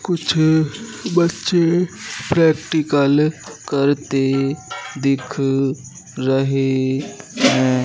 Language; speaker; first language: Hindi; native; Hindi